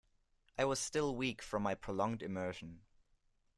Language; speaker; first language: English; non-native, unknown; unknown